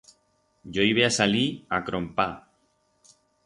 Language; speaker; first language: Aragonese; non-native, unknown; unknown